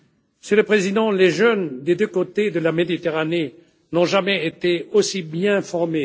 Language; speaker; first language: French; non-native, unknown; German